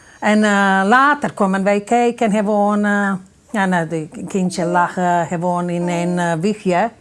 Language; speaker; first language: Dutch; non-native, fluent; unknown